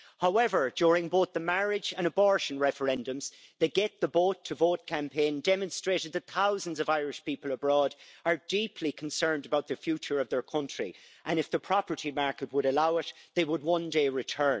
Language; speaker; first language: English; native; English